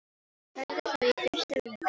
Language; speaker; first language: Icelandic; non-native, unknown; Filipino